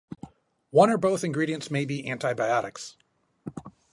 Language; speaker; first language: English; native; English